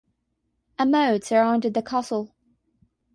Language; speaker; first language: English; non-native, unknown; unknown